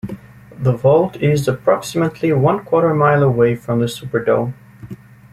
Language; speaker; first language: English; native; English